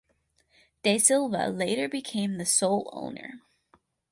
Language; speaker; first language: English; native; English